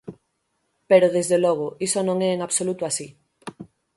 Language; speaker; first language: Galician; native; Galician